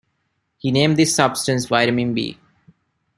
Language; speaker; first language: English; non-native, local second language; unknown